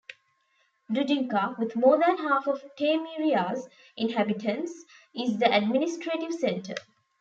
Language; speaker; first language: English; non-native, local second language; Tamil